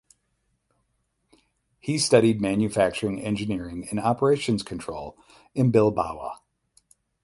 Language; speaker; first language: English; native; English